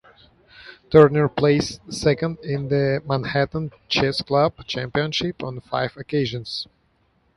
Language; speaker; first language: English; native; English